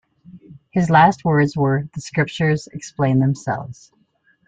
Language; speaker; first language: English; native; English